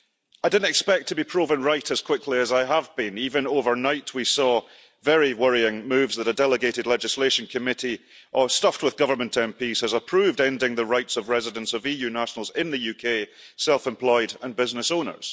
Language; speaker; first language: English; early bilingual, heritage; English